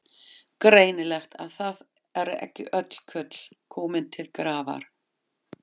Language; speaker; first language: Icelandic; non-native, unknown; German